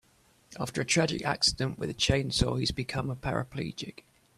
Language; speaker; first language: English; native; English